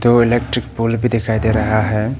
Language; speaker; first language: Hindi; non-native, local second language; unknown